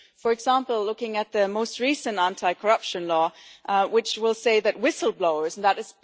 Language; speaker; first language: English; non-native, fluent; German